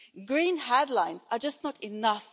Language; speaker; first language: English; non-native, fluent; German